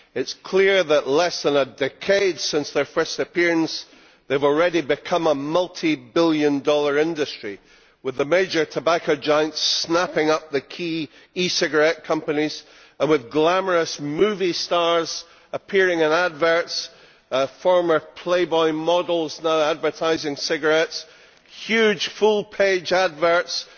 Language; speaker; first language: English; native; English